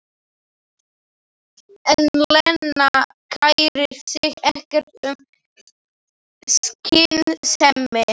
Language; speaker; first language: Icelandic; non-native, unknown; Slovak